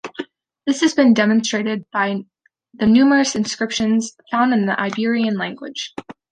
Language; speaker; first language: English; native; English